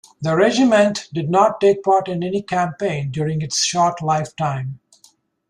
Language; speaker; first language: English; native; English